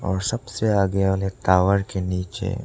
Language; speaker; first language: Hindi; non-native, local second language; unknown